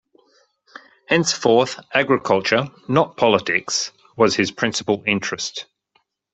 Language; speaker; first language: English; native; English